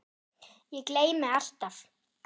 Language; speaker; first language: Icelandic; non-native, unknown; German